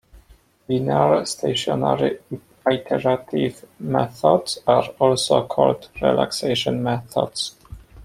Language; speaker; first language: English; non-native, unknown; Polish